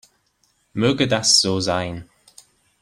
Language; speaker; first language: German; non-native, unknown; English